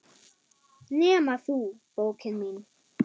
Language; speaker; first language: Icelandic; non-native, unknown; German